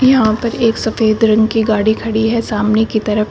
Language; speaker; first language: Hindi; native; Hindi